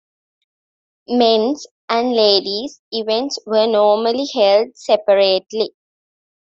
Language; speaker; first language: English; non-native, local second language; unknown